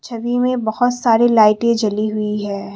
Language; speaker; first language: Hindi; non-native, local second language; Assamese